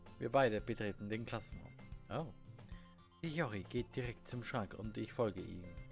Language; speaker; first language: German; native; German